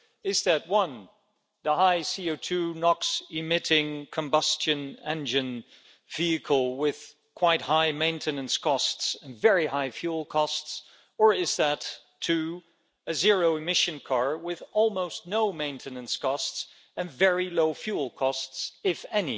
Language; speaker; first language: English; non-native, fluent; Dutch